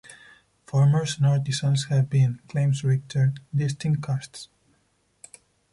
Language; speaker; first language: English; non-native, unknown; Spanish